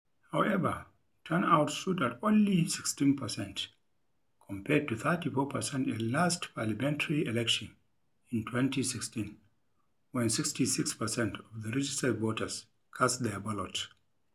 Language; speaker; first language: English; non-native, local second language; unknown